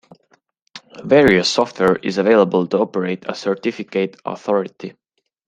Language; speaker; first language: English; non-native, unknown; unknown